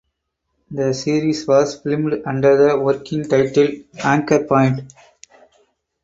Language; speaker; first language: English; non-native, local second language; Tamil